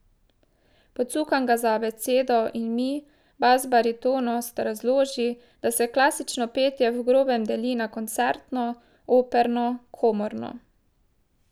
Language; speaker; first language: Slovenian; native; Slovenian